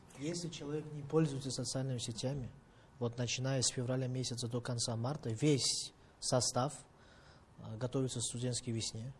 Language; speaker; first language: Russian; non-native, fluent; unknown